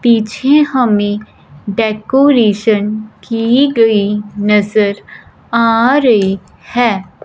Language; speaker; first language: Hindi; non-native, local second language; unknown